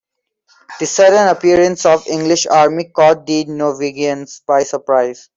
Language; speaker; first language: English; non-native, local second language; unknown